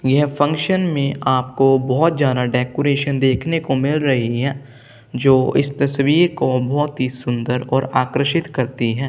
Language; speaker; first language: Hindi; non-native, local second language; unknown